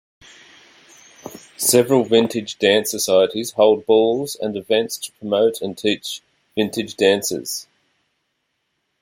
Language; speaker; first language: English; native; English